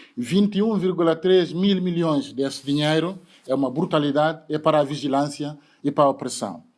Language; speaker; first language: Portuguese; non-native, fluent; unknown